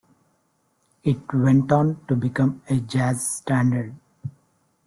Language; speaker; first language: English; non-native, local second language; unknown